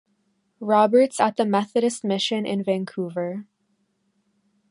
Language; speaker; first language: English; non-native, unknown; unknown